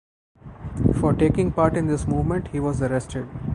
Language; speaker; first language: English; non-native, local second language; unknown